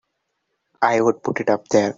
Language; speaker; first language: English; non-native, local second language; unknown